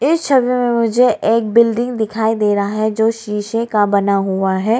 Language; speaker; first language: Hindi; non-native, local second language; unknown